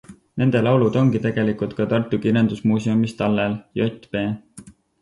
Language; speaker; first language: Estonian; native; Estonian